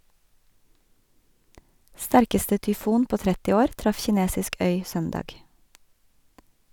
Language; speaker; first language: Norwegian; native; Norwegian